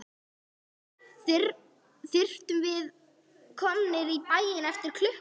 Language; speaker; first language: Icelandic; non-native, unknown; English